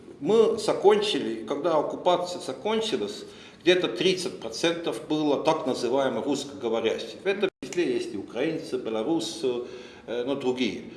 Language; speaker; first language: Russian; non-native, fluent; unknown